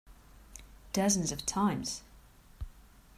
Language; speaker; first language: English; non-native, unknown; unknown